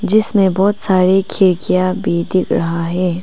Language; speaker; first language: Hindi; non-native, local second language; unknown